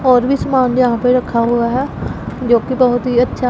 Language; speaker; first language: Hindi; non-native, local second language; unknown